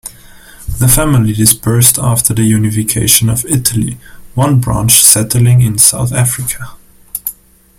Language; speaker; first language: English; non-native, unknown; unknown